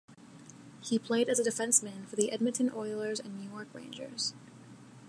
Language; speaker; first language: English; native; English